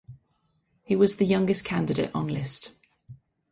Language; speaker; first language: English; native; English